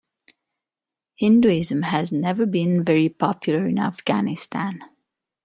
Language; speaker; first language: English; native; English